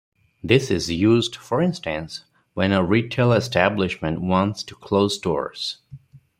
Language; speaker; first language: English; non-native, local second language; Odia